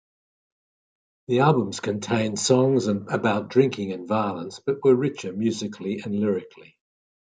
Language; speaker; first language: English; native; English